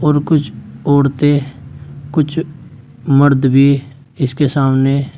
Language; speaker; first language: Hindi; native; Hindi